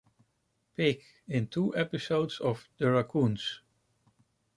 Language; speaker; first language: English; non-native, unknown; Dutch